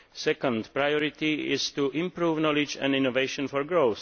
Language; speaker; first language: English; non-native, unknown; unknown